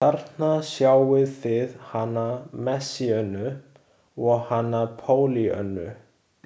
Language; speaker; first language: Icelandic; non-native, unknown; Chinese